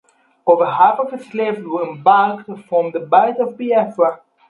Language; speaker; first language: English; non-native, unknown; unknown